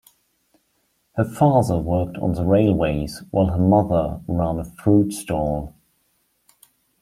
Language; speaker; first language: English; non-native, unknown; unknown